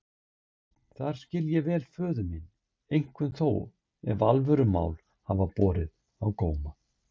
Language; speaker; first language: Icelandic; native; Icelandic